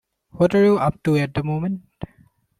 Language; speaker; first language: English; non-native, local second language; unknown